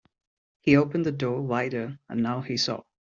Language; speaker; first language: English; non-native, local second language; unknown